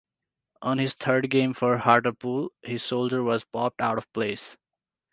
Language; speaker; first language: English; non-native, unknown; Nepali